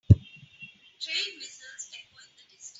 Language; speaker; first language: English; non-native, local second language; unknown